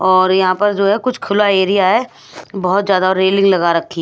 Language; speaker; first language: Hindi; non-native, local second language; Punjabi